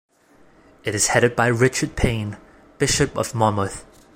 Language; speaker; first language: English; non-native, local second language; Cantonese